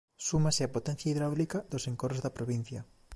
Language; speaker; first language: Galician; native; Galician